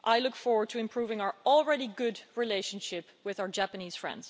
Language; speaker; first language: English; non-native, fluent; Dutch